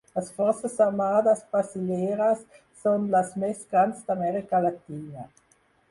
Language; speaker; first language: Catalan; non-native, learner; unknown